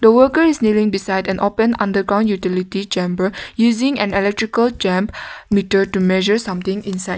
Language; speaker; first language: English; non-native, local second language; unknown